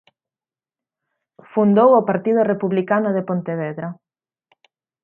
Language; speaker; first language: Galician; native; Galician